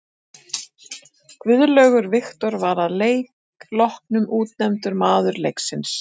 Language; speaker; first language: Icelandic; native; Icelandic